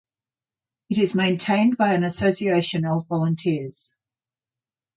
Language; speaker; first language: English; native; English